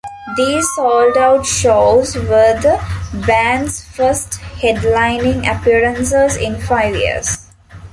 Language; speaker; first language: English; non-native, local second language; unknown